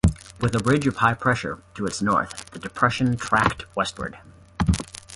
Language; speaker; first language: English; native; English